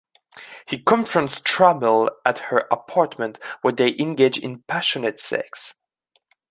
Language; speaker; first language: English; non-native, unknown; French